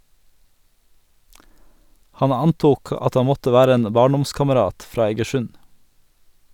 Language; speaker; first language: Norwegian; native; Norwegian